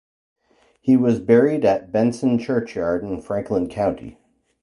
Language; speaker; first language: English; native; English